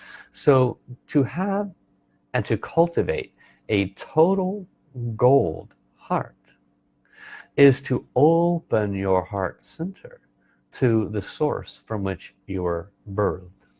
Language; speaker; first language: English; native; English